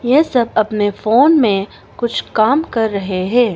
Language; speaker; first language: Hindi; non-native, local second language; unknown